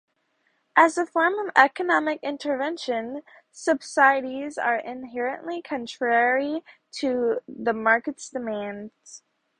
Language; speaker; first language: English; native; English